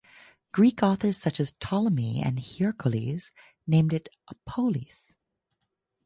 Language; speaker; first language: English; native; English